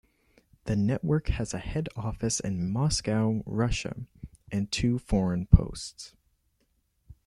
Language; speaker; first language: English; native; English